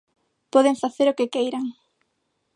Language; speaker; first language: Galician; non-native, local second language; Spanish